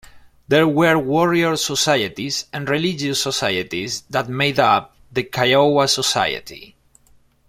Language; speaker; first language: English; non-native, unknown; Spanish